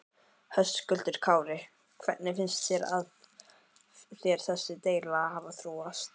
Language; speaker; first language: Icelandic; native; Icelandic